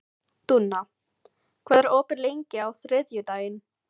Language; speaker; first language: Icelandic; non-native, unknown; Filipino